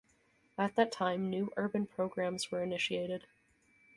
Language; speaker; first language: English; native; English